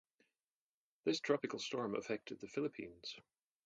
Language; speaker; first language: English; native; English